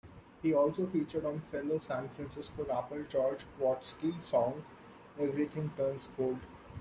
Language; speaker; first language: English; non-native, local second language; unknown